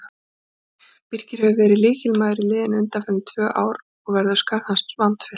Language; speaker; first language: Icelandic; native; Icelandic